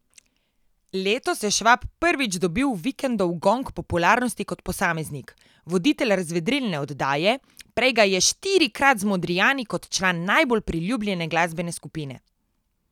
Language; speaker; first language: Slovenian; native; Slovenian